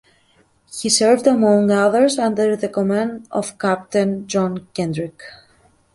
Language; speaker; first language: English; native; English